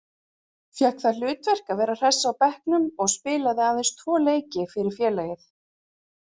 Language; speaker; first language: Icelandic; native; Icelandic